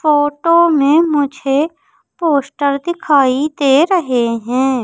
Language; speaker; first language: Hindi; native; Hindi